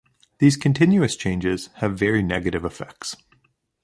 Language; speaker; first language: English; native; English